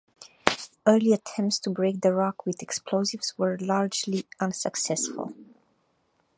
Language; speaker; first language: English; native; English